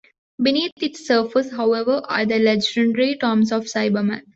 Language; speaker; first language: English; non-native, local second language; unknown